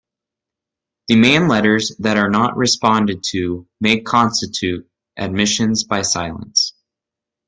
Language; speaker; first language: English; native; English